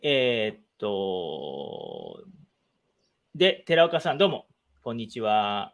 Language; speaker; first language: Japanese; native; Japanese